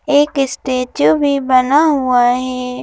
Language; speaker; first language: Hindi; native; Hindi